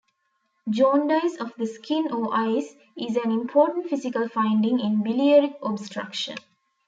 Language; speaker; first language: English; non-native, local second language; Tamil